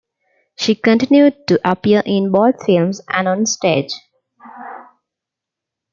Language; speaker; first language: English; non-native, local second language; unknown